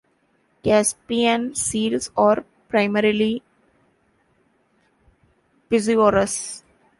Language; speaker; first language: English; non-native, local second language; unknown